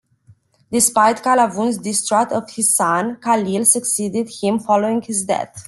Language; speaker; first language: English; non-native, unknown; Romanian